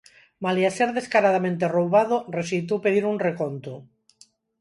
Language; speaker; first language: Galician; non-native, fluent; Spanish